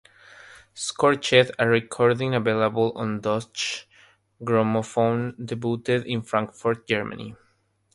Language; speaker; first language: English; non-native, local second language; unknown